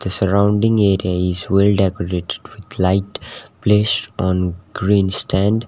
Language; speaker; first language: English; non-native, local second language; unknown